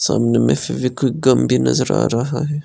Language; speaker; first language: Hindi; non-native, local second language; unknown